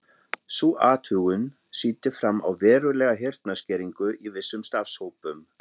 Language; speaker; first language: Icelandic; non-native, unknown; German